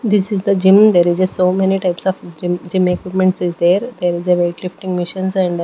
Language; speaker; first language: English; non-native, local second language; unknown